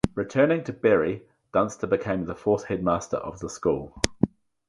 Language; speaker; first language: English; native; English